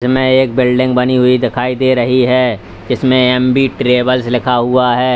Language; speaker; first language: Hindi; native; Hindi